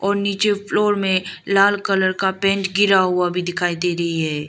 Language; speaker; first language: Hindi; non-native, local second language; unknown